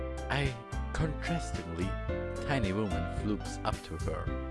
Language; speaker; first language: English; non-native, fluent; German